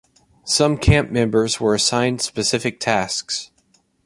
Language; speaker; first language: English; native; English